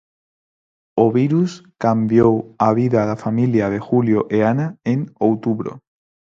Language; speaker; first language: Galician; non-native, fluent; Spanish